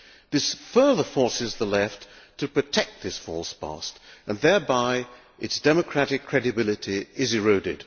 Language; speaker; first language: English; non-native, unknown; Hungarian